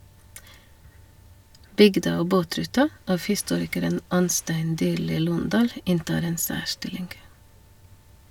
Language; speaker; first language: Norwegian; non-native, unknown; Hungarian